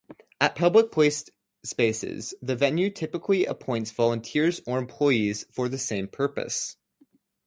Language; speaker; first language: English; native; English